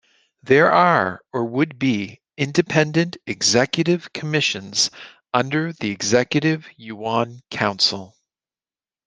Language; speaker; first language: English; native; English